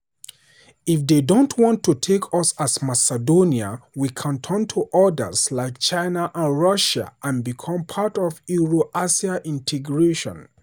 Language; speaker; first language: English; non-native, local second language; Hausa